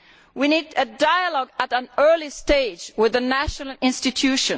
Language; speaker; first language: English; non-native, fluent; Italian